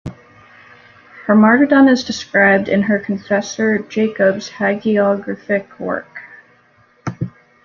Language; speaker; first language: English; native; English